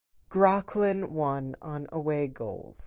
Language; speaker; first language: English; native; English